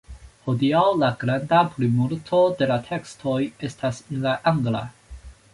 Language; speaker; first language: Esperanto; non-native, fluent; Chinese